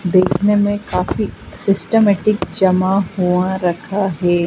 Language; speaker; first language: Hindi; native; Hindi